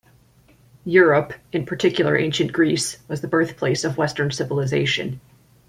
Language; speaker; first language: English; native; English